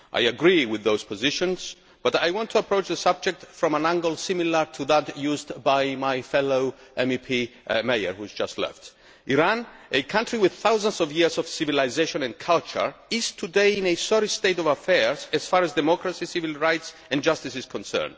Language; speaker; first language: English; non-native, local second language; Greek